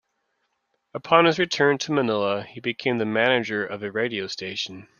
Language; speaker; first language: English; native; English